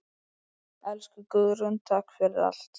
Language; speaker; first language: Icelandic; native; Icelandic